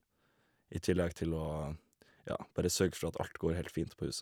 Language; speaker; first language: Norwegian; native; Norwegian